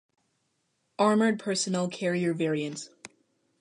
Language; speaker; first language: English; native; English